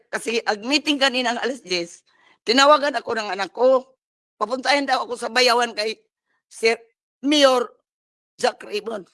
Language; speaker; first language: Filipino; non-native, local second language; Cebuano